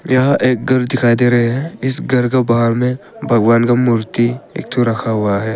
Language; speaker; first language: Hindi; early bilingual, other home language; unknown